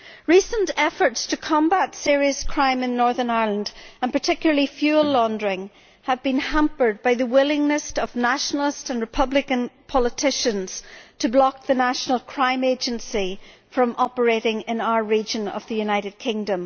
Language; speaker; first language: English; native; English